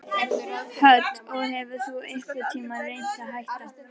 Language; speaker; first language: Icelandic; native; Icelandic